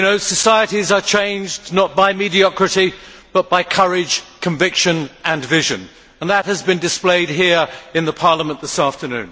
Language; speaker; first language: English; native; English